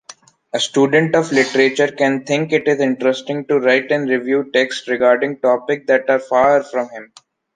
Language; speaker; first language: English; non-native, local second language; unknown